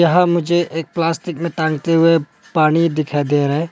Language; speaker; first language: Hindi; non-native, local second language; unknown